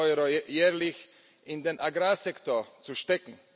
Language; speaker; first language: German; non-native, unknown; Slovak